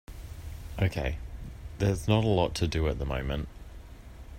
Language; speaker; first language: English; native; English